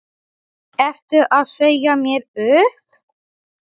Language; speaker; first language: Icelandic; non-native, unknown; Polish